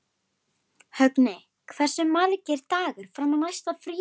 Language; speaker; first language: Icelandic; native; Icelandic